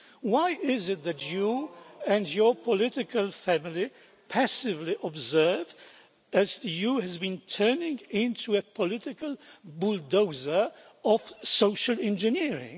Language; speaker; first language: English; non-native, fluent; Polish